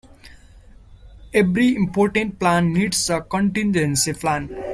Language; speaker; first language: English; non-native, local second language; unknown